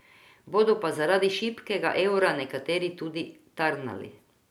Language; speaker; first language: Slovenian; non-native, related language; Croatian